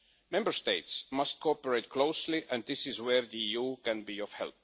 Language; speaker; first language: English; non-native, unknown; Estonian